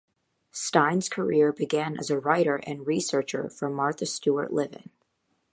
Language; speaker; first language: English; native; English